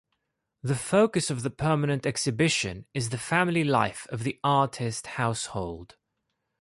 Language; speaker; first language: English; non-native, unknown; Greek